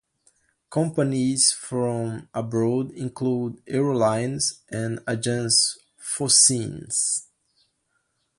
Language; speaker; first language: English; non-native, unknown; Portuguese